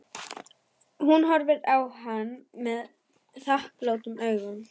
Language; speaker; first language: Icelandic; non-native, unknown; German